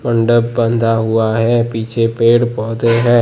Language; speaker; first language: Hindi; non-native, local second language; Gujarati